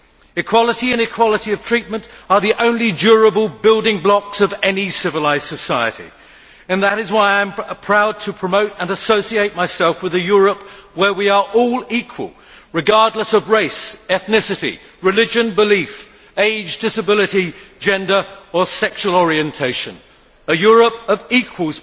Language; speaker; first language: English; native; English